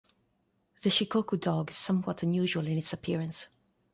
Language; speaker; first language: English; non-native, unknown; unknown